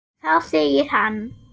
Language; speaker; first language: Icelandic; non-native, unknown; German